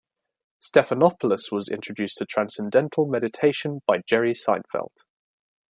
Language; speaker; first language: English; native; English